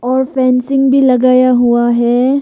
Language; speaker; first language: Hindi; early bilingual, other home language; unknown